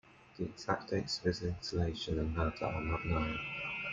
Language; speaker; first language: English; native; English